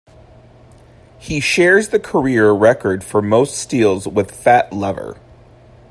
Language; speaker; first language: English; native; English